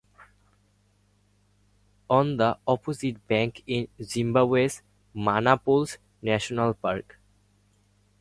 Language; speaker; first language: English; native; English